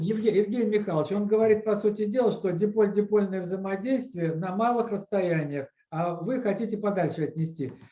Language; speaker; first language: Russian; native; Russian